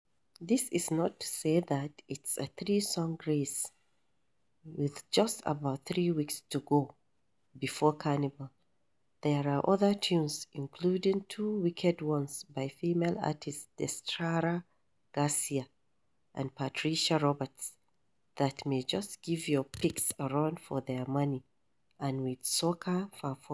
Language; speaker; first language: English; non-native, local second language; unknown